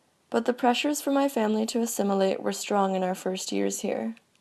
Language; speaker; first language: English; early bilingual, other home language; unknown